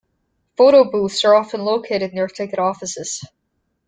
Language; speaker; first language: English; native; English